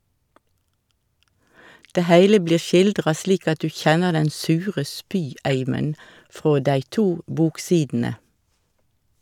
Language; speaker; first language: Norwegian; native; Norwegian